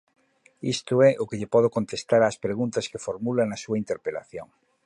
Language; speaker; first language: Galician; native; Galician